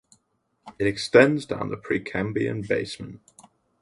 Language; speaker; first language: English; native; English